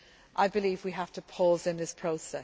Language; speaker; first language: English; native; English